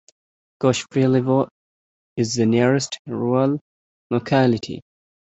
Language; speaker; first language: English; non-native, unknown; Bangla